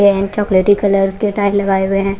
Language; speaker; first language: Hindi; non-native, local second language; Punjabi